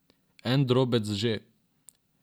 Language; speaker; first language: Slovenian; non-native, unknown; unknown